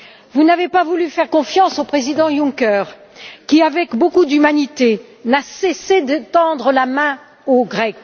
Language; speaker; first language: French; native; French